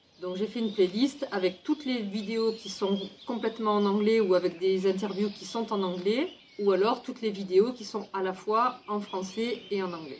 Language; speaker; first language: French; native; French